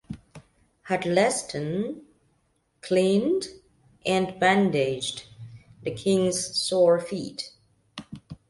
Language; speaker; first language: English; non-native, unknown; Chinese